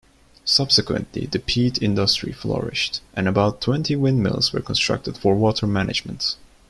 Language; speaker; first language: English; non-native, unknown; Turkish